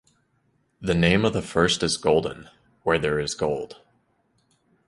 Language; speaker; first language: English; native; English